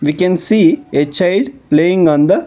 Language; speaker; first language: English; non-native, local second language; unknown